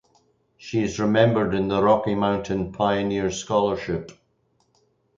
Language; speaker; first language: English; native; English